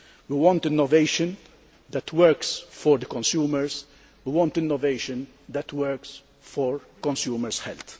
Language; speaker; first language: English; non-native, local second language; Maltese